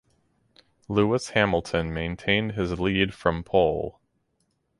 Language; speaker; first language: English; native; English